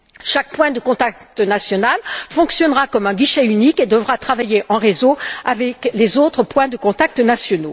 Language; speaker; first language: French; native; French